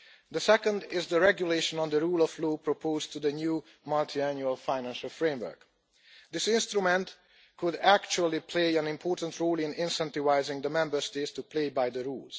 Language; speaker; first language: English; non-native, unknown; Hungarian